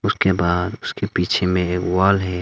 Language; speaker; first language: Hindi; non-native, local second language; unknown